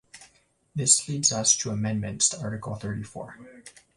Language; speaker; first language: English; native; English